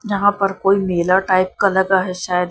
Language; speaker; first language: Hindi; non-native, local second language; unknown